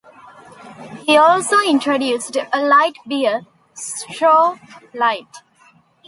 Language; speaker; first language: English; non-native, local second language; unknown